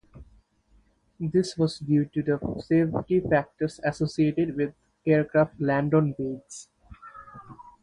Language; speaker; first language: English; non-native, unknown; Bangla